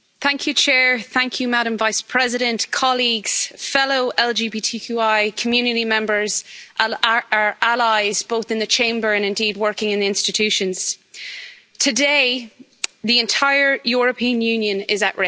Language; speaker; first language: English; native; English